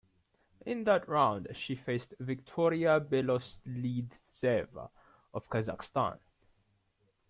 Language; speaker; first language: English; native; English